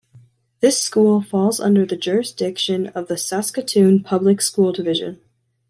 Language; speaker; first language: English; native; English